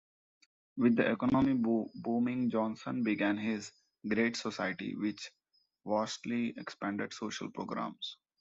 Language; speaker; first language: English; non-native, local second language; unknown